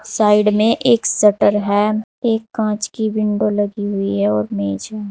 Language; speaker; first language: Hindi; native; Hindi